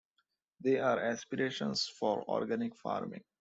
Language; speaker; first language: English; non-native, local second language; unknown